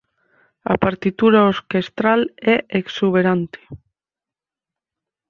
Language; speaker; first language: Galician; native; Galician